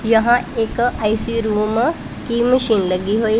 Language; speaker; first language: Hindi; non-native, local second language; Punjabi